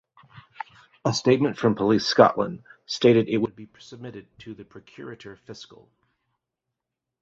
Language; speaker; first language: English; native; English